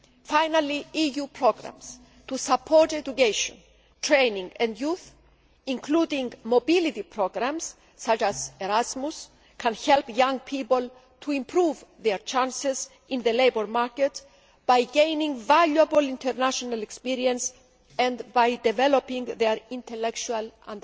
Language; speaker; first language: English; non-native, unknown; Greek